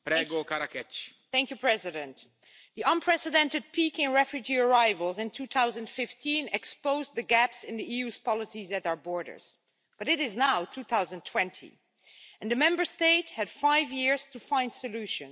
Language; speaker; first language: English; non-native, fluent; Dutch